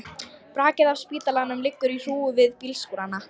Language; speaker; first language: Icelandic; non-native, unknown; Lithuanian